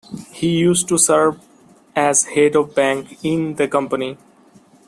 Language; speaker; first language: English; non-native, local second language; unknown